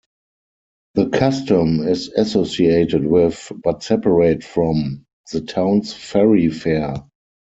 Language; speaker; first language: English; non-native, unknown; German